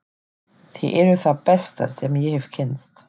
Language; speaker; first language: Icelandic; non-native, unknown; German